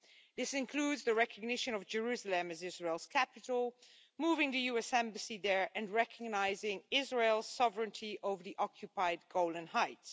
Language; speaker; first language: English; non-native, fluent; Dutch